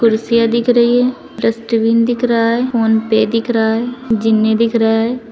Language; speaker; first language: Hindi; native; Hindi